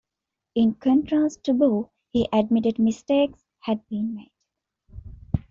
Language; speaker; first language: English; non-native, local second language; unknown